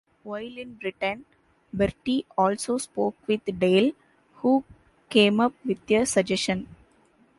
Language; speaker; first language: English; non-native, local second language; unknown